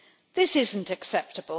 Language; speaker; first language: English; native; English